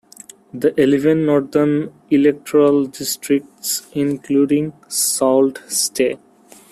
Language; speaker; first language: English; non-native, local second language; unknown